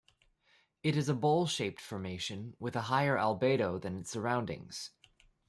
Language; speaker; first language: English; native; English